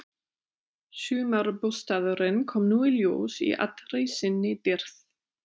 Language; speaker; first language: Icelandic; non-native, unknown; German